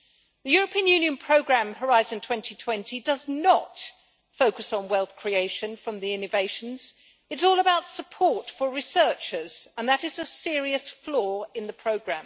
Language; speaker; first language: English; native; English